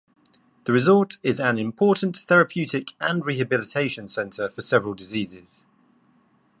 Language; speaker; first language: English; native; English